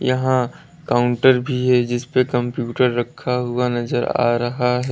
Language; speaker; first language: Hindi; native; Hindi